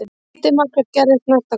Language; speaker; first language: Icelandic; native; Icelandic